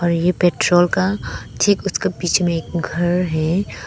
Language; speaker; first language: Hindi; non-native, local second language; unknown